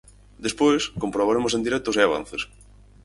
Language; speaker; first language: Galician; native; Galician